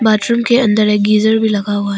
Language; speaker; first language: Hindi; non-native, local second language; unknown